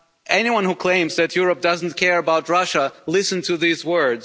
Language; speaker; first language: English; non-native, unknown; German